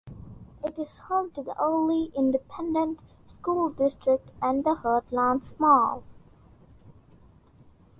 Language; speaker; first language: English; non-native, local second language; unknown